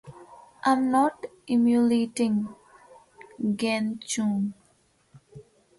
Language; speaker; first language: English; non-native, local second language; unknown